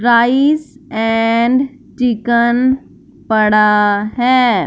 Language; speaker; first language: Hindi; non-native, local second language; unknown